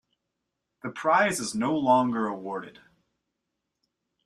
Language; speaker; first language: English; native; English